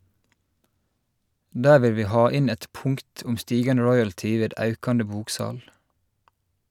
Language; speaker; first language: Norwegian; native; Norwegian